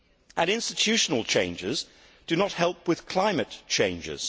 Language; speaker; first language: English; native; English